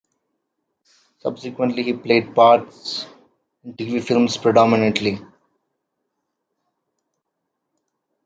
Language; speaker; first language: English; non-native, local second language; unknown